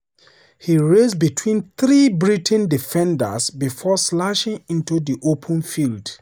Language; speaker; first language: English; non-native, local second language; Hausa